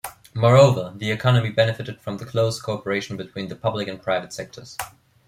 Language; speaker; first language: English; non-native, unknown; German